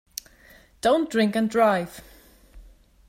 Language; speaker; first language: English; non-native, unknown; German